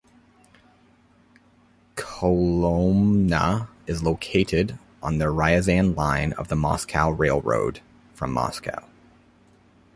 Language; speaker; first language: English; native; English